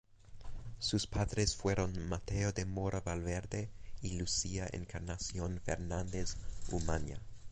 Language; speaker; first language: Spanish; non-native, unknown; English